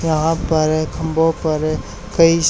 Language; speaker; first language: Hindi; native; Hindi